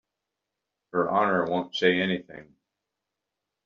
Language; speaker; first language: English; native; English